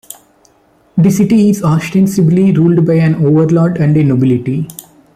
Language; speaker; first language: English; non-native, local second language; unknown